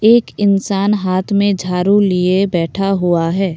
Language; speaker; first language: Hindi; non-native, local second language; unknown